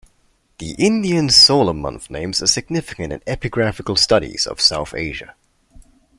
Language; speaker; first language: English; non-native, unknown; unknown